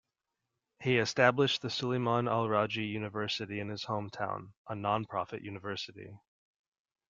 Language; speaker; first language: English; native; English